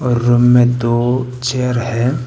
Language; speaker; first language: Hindi; non-native, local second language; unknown